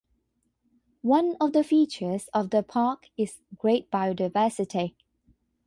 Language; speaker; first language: English; non-native, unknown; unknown